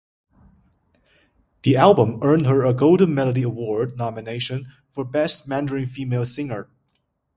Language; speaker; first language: English; non-native, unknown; Chinese